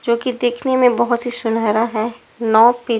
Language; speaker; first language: Hindi; non-native, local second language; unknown